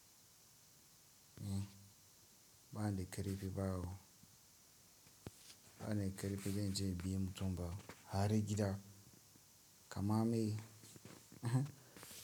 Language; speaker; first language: Hausa; non-native, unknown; Tiv